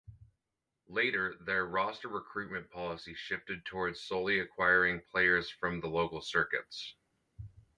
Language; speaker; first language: English; native; English